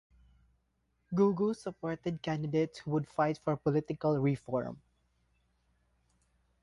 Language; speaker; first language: English; non-native, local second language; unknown